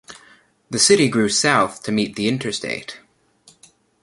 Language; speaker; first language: English; native; English